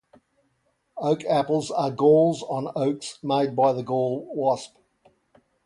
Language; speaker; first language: English; native; English